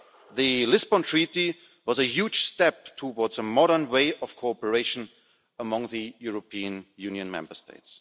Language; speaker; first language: English; non-native, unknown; German